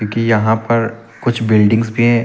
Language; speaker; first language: Hindi; native; Hindi